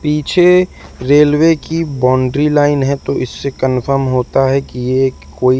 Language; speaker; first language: Hindi; native; Hindi